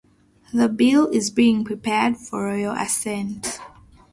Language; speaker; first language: English; native; English